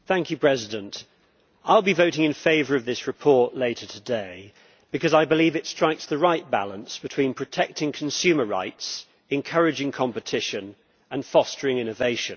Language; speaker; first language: English; native; English